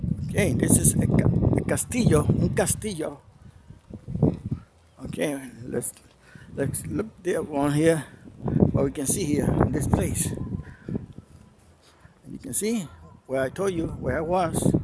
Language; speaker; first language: English; non-native, fluent; Spanish